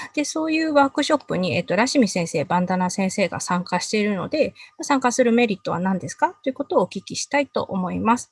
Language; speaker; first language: Japanese; native; Japanese